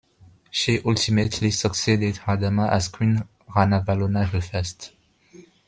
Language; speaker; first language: English; non-native, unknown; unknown